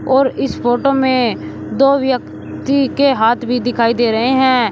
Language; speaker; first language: Hindi; native; Hindi